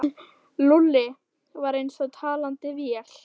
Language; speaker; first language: Icelandic; native; Icelandic